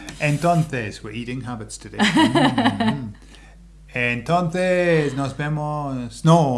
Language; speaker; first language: English; native; English